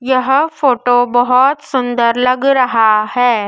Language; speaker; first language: Hindi; native; Hindi